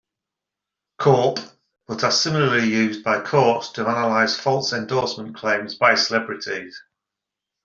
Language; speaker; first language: English; native; English